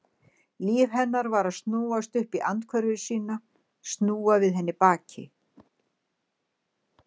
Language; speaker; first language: Icelandic; native; Icelandic